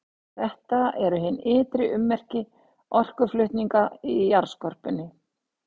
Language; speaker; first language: Icelandic; native; Icelandic